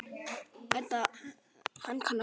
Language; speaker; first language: Icelandic; native; Icelandic